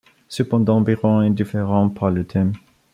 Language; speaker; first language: French; non-native, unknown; Bulgarian